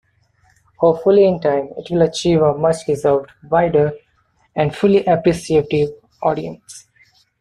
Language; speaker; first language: English; non-native, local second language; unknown